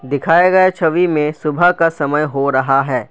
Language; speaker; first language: Hindi; non-native, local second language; Assamese